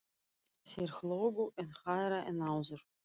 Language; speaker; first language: Icelandic; non-native, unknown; Russian